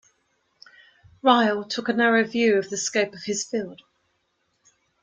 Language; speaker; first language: English; native; English